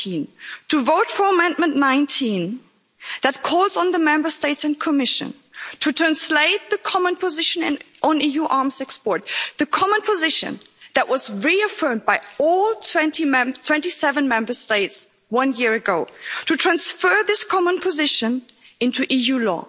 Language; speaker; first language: English; non-native, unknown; German